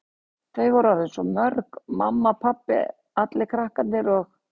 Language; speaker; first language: Icelandic; native; Icelandic